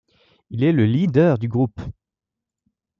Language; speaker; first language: French; native; French